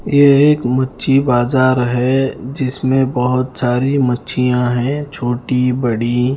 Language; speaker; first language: Hindi; non-native, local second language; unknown